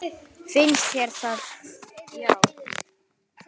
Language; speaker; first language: Icelandic; native; Icelandic